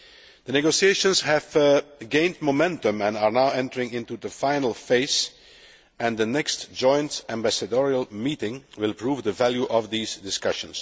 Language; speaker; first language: English; non-native, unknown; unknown